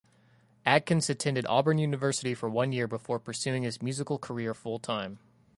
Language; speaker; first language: English; native; English